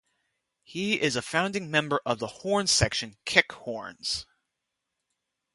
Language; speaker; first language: English; native; English